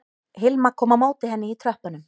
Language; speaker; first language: Icelandic; native; Icelandic